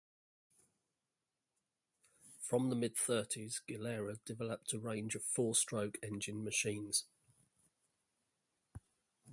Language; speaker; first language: English; native; English